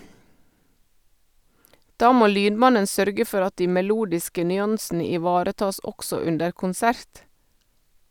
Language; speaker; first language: Norwegian; native; Norwegian